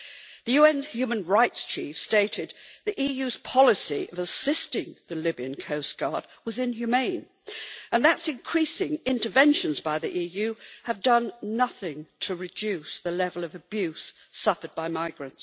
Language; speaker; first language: English; native; English